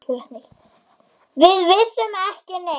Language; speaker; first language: Icelandic; non-native, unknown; German